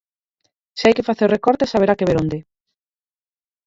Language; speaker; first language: Galician; native; Galician